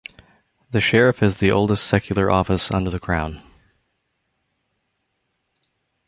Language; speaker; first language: English; native; English